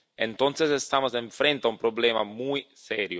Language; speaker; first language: Spanish; non-native, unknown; Italian